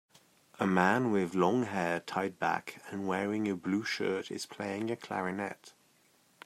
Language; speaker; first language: English; native; English